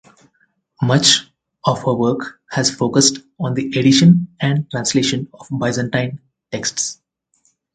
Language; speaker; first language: English; non-native, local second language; Telugu